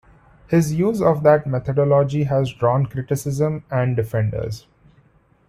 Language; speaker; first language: English; non-native, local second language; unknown